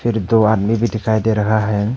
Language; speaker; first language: Hindi; non-native, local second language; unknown